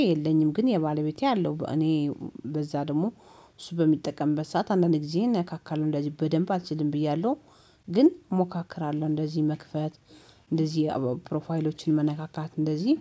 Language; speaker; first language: Amharic; native; Amharic